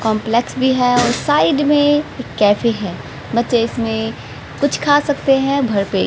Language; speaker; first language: Hindi; native; Hindi